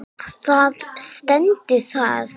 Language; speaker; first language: Icelandic; non-native, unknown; English